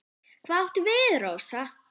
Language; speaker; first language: Icelandic; non-native, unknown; German